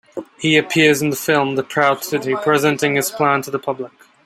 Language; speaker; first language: English; non-native, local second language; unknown